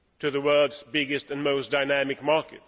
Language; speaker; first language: English; non-native, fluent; Swedish